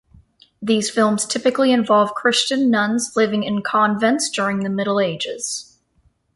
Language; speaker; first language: English; native; English